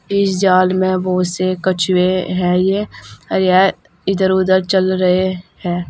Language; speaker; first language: Hindi; native; Hindi